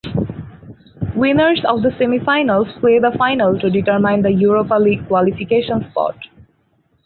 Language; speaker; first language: English; non-native, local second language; Bangla